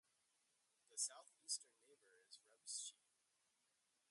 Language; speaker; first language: English; native; English